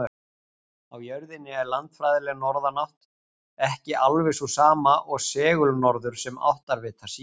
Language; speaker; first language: Icelandic; native; Icelandic